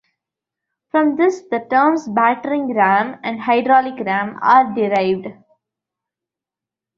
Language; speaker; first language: English; non-native, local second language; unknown